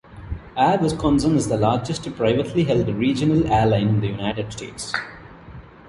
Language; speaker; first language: English; non-native, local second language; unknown